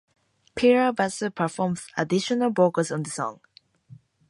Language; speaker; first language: English; non-native, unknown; Japanese